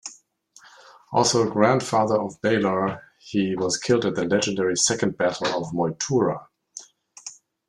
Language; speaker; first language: English; non-native, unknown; German